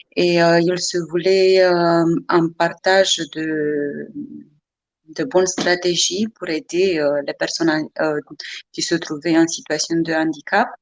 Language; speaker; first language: French; non-native, fluent; Romanian